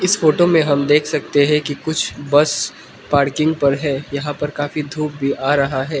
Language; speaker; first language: Hindi; non-native, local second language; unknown